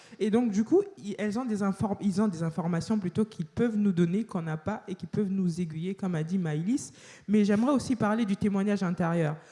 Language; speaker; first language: French; non-native, local second language; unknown